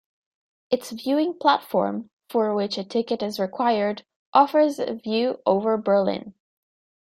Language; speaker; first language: English; native; English